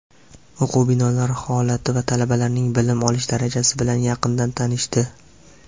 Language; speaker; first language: Uzbek; native; Uzbek